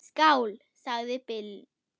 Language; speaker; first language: Icelandic; non-native, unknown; German